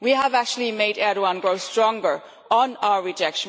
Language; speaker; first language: English; non-native, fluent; German